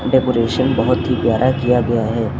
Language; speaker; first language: Hindi; native; Hindi